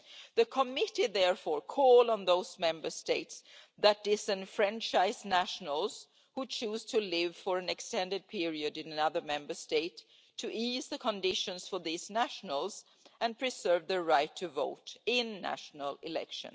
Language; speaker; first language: English; non-native, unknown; Swedish